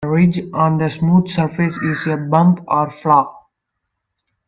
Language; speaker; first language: English; non-native, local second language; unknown